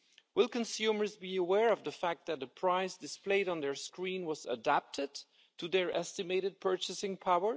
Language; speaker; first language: English; non-native, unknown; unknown